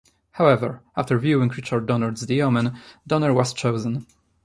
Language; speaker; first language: English; non-native, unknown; Polish